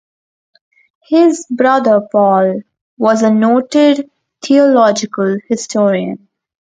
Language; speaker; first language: English; non-native, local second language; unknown